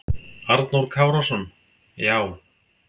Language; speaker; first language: Icelandic; native; Icelandic